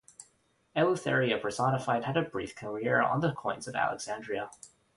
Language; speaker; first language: English; non-native, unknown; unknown